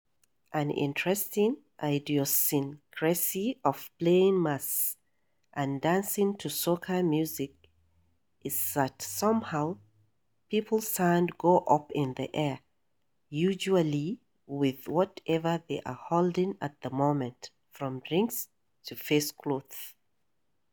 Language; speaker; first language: English; non-native, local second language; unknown